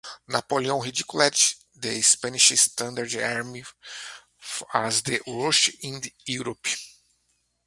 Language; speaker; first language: English; native; English